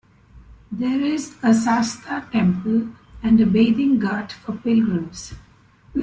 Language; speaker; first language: English; non-native, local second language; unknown